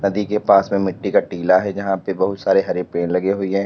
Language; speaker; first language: Hindi; native; Hindi